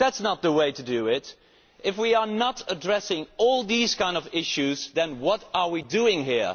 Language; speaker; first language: English; non-native, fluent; Dutch